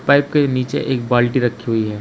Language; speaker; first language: Hindi; native; Hindi